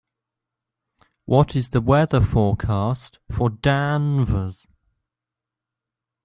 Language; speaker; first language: English; native; English